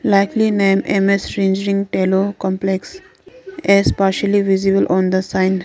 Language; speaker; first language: English; non-native, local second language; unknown